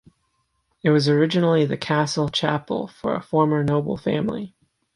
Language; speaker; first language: English; native; English